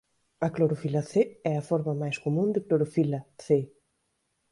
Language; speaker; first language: Galician; native; Galician